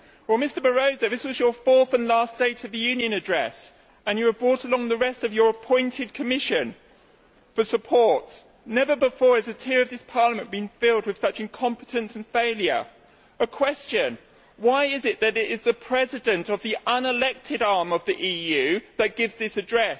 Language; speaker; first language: English; native; English